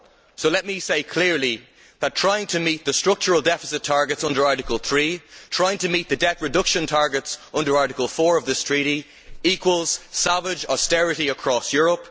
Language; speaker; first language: English; native; English